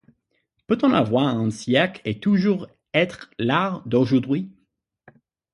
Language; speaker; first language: French; non-native, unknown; English